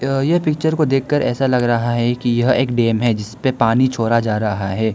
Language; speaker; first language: Hindi; non-native, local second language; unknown